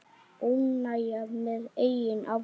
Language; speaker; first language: Icelandic; native; Icelandic